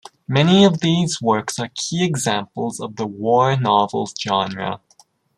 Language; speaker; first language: English; native; English